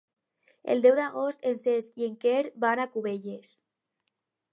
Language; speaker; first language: Catalan; non-native, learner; Spanish